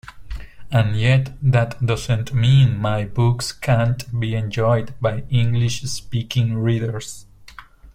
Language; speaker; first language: English; non-native, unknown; Spanish